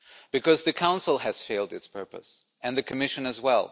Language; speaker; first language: English; non-native, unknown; German